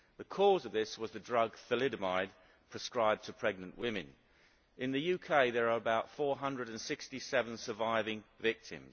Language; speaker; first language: English; native; English